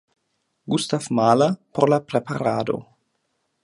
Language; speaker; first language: Esperanto; non-native, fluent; German